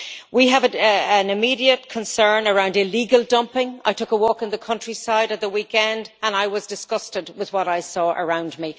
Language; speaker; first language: English; native; English